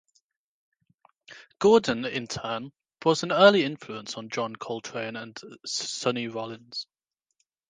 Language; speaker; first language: English; native; English